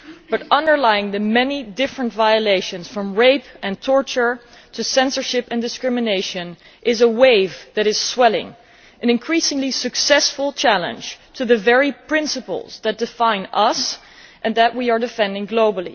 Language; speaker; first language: English; non-native, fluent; Dutch